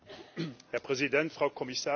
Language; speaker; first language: German; non-native, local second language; Luxembourgish